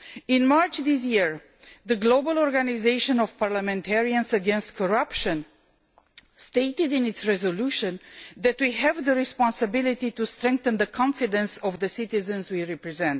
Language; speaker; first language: English; non-native, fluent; Romanian